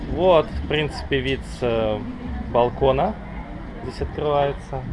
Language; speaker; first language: Russian; native; Russian